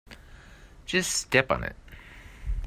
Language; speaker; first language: English; native; English